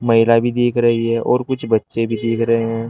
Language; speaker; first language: Hindi; native; Hindi